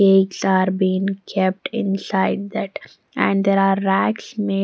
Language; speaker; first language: English; non-native, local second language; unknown